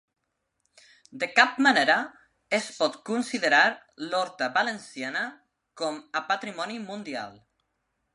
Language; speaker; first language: Catalan; non-native, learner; Spanish